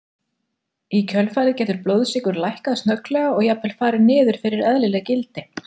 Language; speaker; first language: Icelandic; native; Icelandic